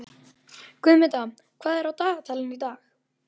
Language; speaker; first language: Icelandic; native; Icelandic